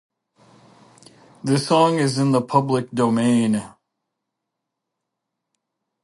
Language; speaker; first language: English; native; English